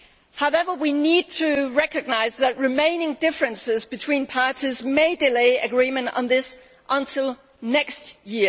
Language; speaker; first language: English; non-native, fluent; Danish